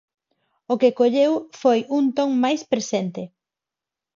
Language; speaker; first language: Galician; non-native, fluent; Spanish